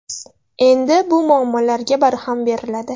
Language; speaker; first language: Uzbek; non-native, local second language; Russian